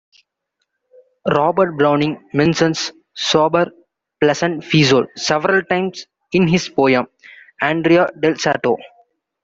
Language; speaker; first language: English; non-native, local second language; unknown